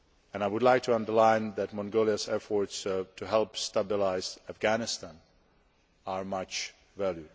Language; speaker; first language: English; non-native, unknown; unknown